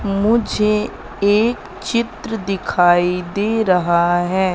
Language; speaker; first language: Hindi; native; Hindi